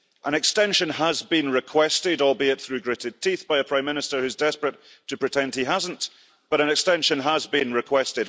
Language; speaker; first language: English; early bilingual, heritage; English